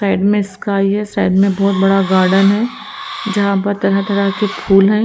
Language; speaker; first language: Hindi; native; Hindi